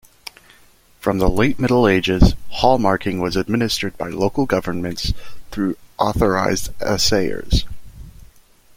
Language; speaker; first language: English; native; English